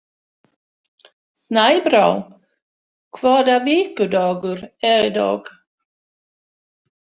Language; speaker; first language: Icelandic; non-native, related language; Swedish